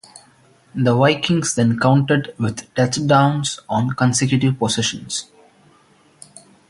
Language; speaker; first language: English; non-native, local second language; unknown